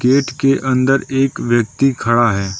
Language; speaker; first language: Hindi; non-native, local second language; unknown